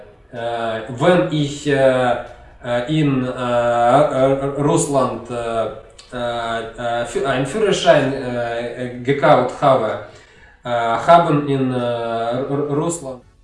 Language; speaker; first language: German; non-native, learner; Russian